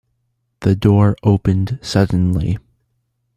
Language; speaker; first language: English; native; English